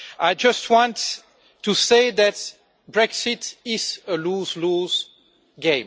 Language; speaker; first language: English; non-native, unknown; French